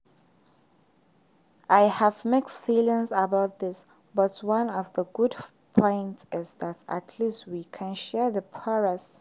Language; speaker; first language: English; non-native, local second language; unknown